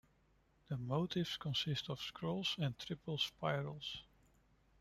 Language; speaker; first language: English; non-native, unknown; Dutch